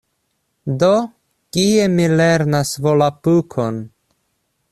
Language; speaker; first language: Esperanto; non-native, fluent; Russian